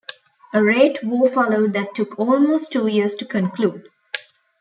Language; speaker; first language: English; non-native, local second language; Tamil